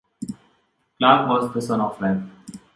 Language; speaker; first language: English; non-native, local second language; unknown